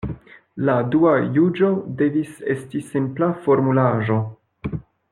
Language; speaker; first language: Esperanto; non-native, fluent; French